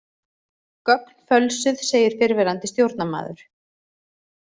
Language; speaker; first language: Icelandic; native; Icelandic